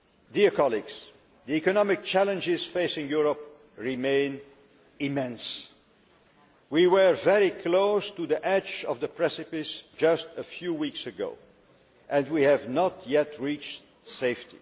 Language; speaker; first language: English; non-native, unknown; Dutch